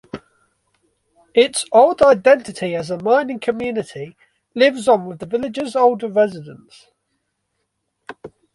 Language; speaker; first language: English; native; English